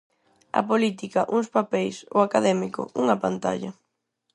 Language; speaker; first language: Galician; non-native, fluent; Spanish